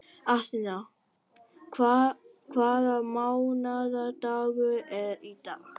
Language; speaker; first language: Icelandic; non-native, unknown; Vietnamese